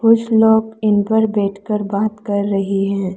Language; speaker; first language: Hindi; non-native, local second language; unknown